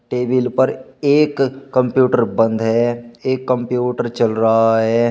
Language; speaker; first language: Hindi; native; Hindi